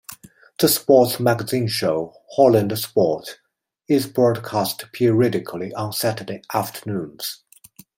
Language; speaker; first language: English; non-native, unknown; Chinese